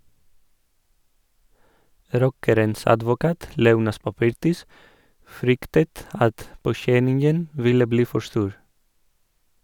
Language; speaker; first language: Norwegian; non-native, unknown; Greek